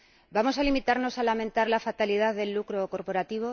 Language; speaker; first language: Spanish; native; Spanish